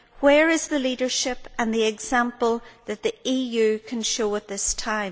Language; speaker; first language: English; native; English